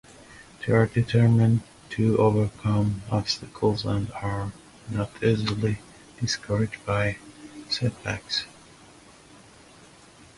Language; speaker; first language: English; non-native, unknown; Persian